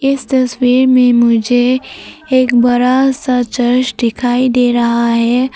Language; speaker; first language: Hindi; non-native, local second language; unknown